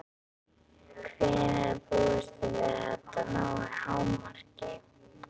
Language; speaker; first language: Icelandic; native; Icelandic